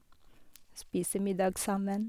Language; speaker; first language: Norwegian; non-native, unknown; Filipino